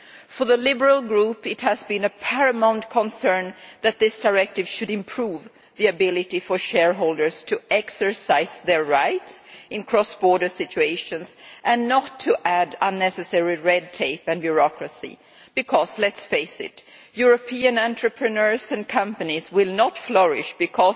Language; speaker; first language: English; non-native, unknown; Swedish